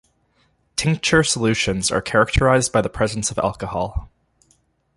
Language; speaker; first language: English; native; English